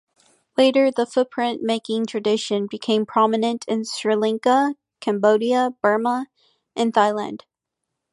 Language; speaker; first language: English; native; English